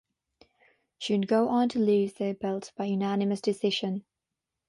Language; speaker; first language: English; non-native, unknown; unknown